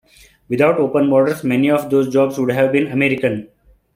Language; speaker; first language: English; non-native, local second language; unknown